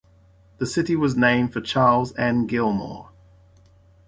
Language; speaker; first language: English; native; English